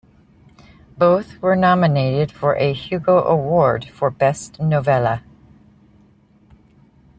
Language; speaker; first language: English; native; English